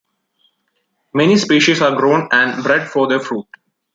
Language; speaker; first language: English; non-native, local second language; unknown